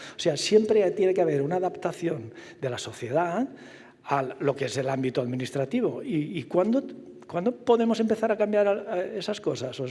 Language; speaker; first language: Spanish; native; Spanish